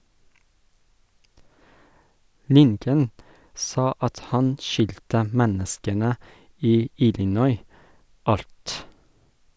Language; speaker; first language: Norwegian; non-native, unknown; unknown